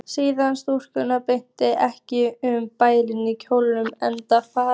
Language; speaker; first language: Icelandic; native; Icelandic